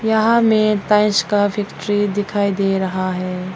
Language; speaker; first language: Hindi; non-native, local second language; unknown